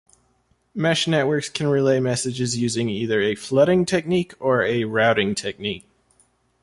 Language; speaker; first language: English; native; English